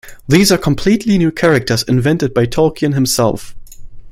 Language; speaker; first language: English; non-native, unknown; German